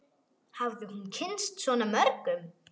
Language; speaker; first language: Icelandic; non-native, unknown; German